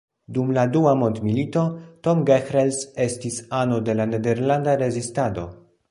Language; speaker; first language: Esperanto; non-native, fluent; Polish